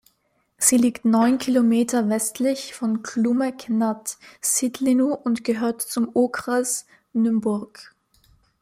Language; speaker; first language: German; native; German